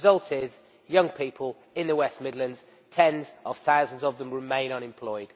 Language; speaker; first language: English; native; English